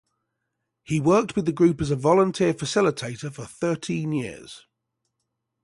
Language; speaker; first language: English; native; English